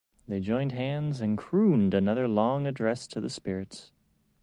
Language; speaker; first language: English; native; English